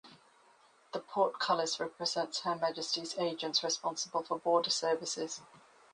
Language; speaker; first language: English; native; English